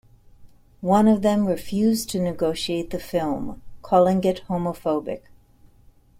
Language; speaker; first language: English; native; English